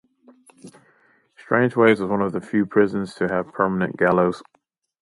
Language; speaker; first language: English; native; English